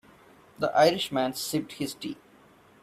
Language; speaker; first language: English; non-native, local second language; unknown